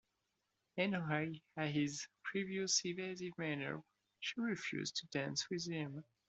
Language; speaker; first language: English; non-native, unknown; French